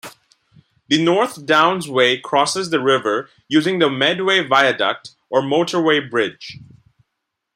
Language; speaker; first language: English; non-native, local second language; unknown